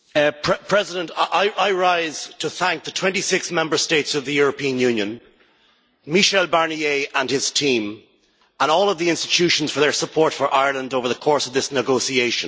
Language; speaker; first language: English; native; English